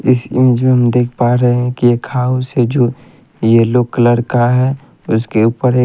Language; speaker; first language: Hindi; native; Hindi